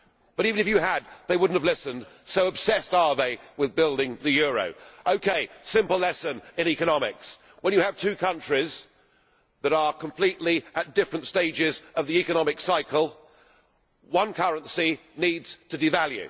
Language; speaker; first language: English; native; English